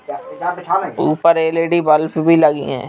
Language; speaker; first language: Hindi; native; Hindi